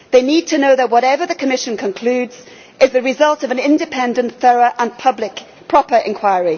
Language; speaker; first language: English; native; English